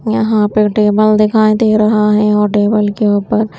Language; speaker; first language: Hindi; native; Hindi